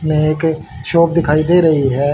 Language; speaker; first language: Hindi; native; Hindi